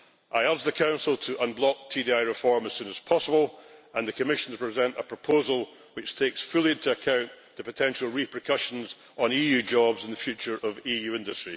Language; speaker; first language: English; native; English